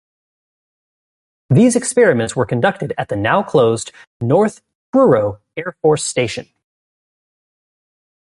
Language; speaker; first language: English; native; English